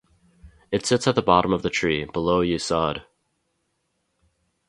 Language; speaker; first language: English; native; English